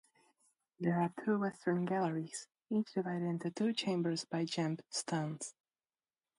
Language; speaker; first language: English; non-native, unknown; Czech